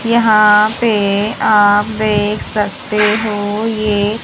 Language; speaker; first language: Hindi; native; Hindi